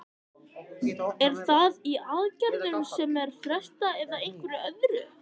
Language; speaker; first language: Icelandic; native; Icelandic